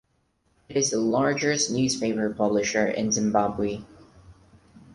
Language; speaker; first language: English; non-native, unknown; Portuguese